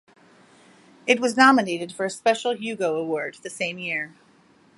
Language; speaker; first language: English; native; English